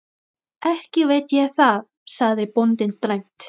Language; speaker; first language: Icelandic; non-native, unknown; Thai